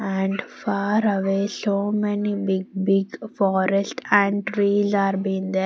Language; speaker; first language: English; non-native, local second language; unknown